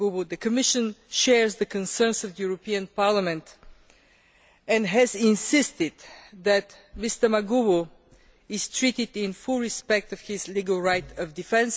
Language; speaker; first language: English; non-native, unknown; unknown